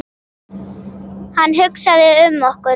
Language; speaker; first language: Icelandic; native; Icelandic